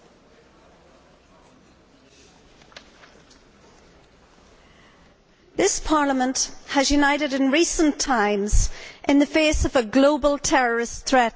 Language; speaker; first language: English; native; English